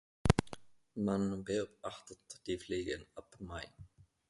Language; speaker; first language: German; non-native, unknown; Finnish